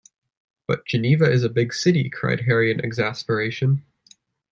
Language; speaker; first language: English; native; English